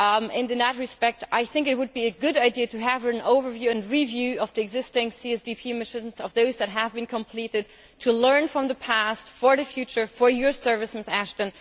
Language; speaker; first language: English; native; English